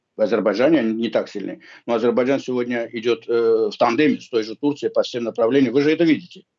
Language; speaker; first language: Russian; non-native, local second language; Azerbaijani